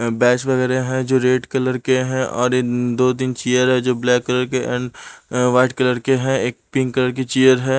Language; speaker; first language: Hindi; non-native, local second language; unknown